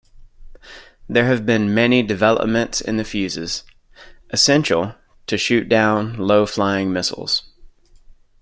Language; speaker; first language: English; native; English